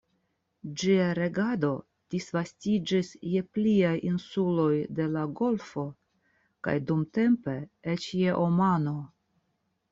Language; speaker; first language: Esperanto; non-native, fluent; Russian